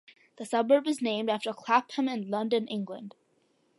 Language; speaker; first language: English; early bilingual, other home language; Malayalam